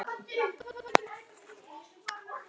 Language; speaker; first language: Icelandic; native; Icelandic